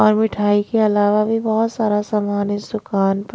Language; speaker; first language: Hindi; non-native, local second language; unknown